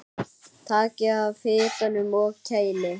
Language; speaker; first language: Icelandic; native; Icelandic